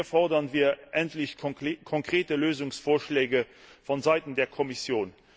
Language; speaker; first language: German; non-native, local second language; Luxembourgish